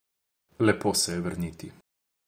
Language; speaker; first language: Slovenian; non-native, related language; Croatian